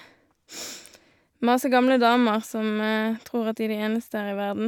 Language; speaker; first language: Norwegian; native; Norwegian